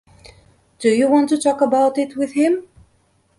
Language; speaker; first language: English; native; English